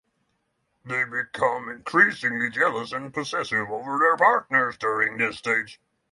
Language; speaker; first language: English; non-native, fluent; Norwegian